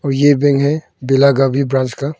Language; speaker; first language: Hindi; non-native, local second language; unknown